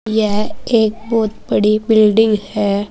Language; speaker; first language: Hindi; native; Hindi